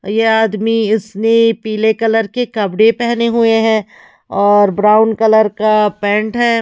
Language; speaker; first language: Hindi; native; Hindi